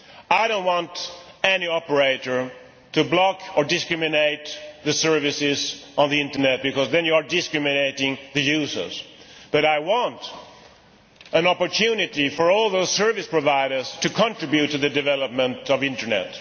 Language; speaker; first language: English; non-native, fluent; Swedish